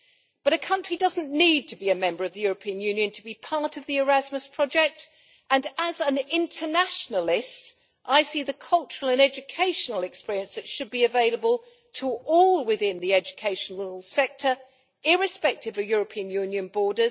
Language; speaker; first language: English; native; English